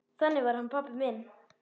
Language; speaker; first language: Icelandic; native; Icelandic